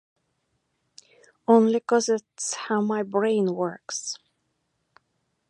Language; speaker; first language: English; native; English